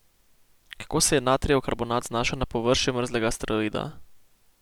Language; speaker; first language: Slovenian; native; Slovenian